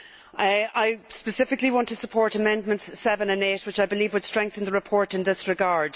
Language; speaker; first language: English; native; English